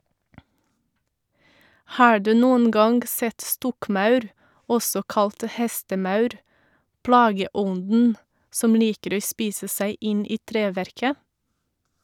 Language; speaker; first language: Norwegian; non-native, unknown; Portuguese